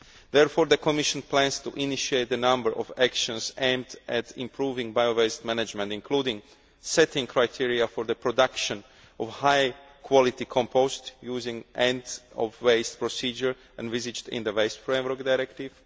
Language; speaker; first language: English; non-native, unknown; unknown